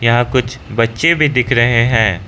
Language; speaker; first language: Hindi; non-native, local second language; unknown